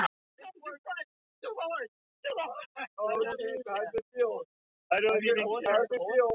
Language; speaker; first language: Icelandic; non-native, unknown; English